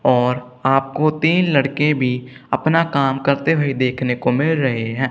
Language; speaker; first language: Hindi; non-native, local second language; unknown